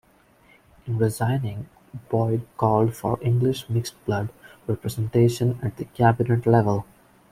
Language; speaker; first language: English; non-native, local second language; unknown